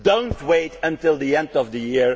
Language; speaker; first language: English; non-native, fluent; Dutch